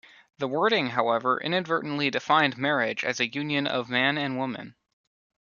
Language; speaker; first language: English; native; English